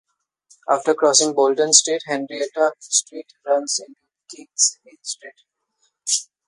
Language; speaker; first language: English; non-native, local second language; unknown